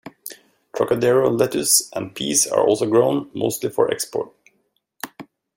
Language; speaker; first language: English; native; English